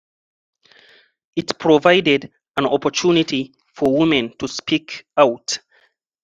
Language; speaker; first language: English; non-native, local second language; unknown